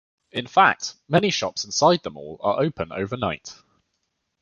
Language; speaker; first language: English; native; English